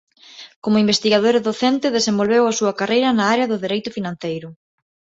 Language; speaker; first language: Galician; non-native, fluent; Spanish